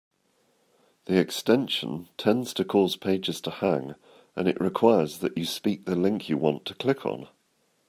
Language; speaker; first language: English; native; English